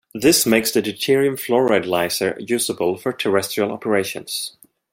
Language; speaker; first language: English; non-native, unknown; Swedish